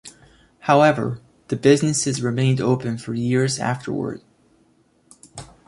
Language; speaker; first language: English; native; English